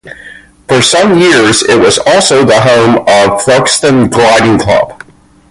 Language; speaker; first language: English; native; English